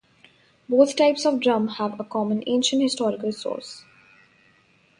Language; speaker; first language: English; non-native, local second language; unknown